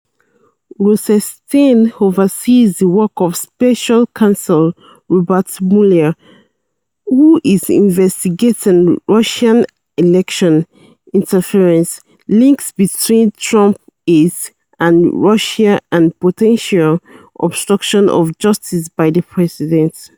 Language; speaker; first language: English; non-native, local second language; Yoruba